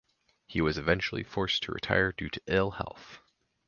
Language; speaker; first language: English; native; English